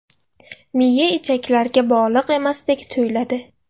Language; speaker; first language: Uzbek; non-native, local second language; Russian